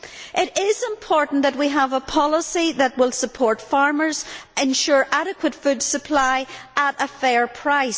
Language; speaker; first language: English; native; English